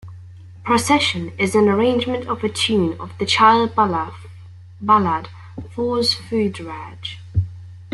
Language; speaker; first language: English; native; English